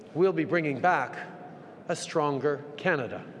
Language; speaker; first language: English; early bilingual, other home language; French